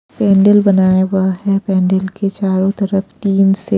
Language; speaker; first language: Hindi; non-native, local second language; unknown